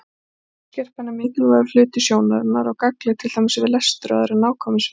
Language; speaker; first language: Icelandic; native; Icelandic